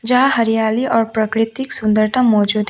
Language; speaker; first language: Hindi; non-native, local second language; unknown